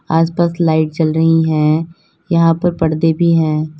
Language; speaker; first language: Hindi; native; Hindi